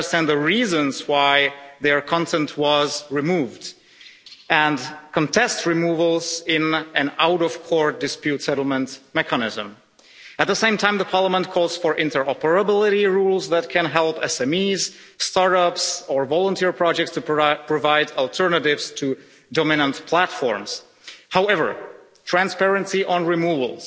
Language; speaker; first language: English; non-native, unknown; Czech